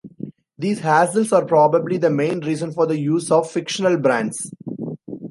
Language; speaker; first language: English; non-native, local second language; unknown